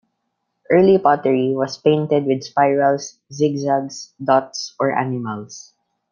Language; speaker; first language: English; non-native, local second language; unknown